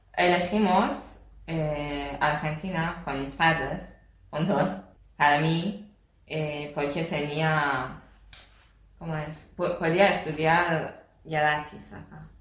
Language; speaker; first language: Spanish; non-native, learner; Persian